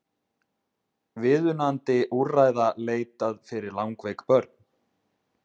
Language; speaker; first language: Icelandic; native; Icelandic